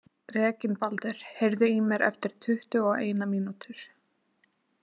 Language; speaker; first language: Icelandic; native; Icelandic